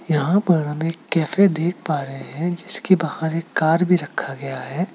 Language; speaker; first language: Hindi; non-native, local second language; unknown